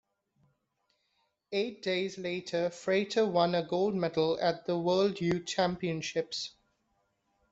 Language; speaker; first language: English; non-native, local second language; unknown